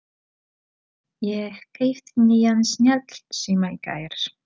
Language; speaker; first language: Icelandic; non-native, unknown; Polish